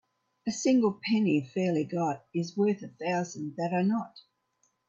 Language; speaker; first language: English; native; English